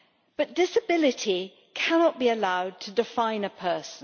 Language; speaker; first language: English; native; English